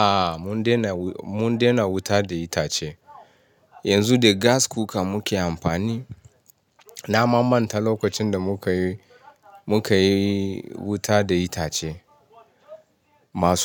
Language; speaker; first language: Hausa; non-native, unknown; Yoruba